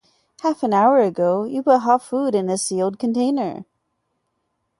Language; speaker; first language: English; native; English